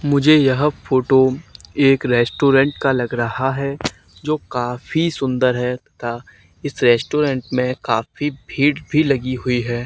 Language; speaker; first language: Hindi; native; Hindi